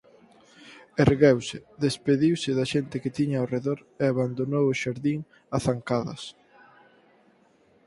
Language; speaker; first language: Galician; native; Galician